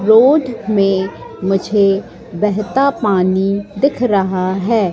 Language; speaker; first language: Hindi; native; Hindi